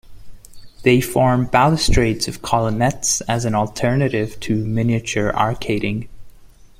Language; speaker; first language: English; non-native, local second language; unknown